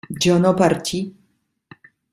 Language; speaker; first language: Spanish; non-native, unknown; Italian